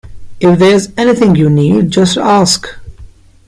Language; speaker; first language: English; non-native, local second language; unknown